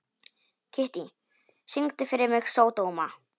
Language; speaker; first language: Icelandic; non-native, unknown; Polish